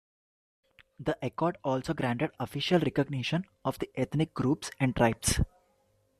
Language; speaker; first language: English; non-native, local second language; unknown